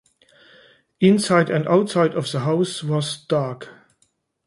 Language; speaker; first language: English; non-native, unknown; Luxembourgish